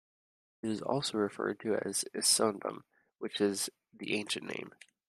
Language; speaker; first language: English; native; English